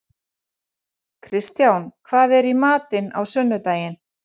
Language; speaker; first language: Icelandic; native; Icelandic